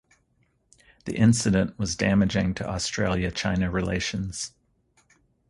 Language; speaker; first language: English; native; English